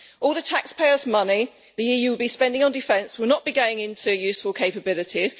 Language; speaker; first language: English; native; English